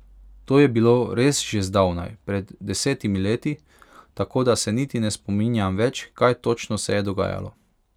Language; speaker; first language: Slovenian; non-native, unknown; Hungarian